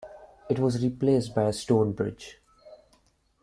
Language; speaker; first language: English; non-native, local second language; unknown